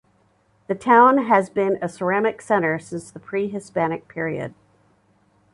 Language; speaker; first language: English; native; English